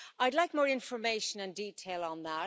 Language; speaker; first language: English; native; English